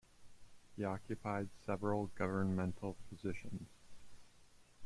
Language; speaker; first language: English; native; English